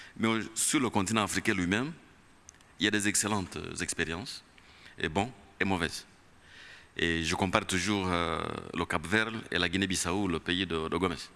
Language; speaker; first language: French; non-native, local second language; Kinyarwanda